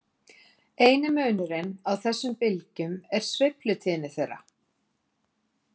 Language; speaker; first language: Icelandic; native; Icelandic